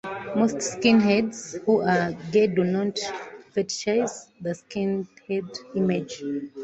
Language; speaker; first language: English; non-native, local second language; Ganda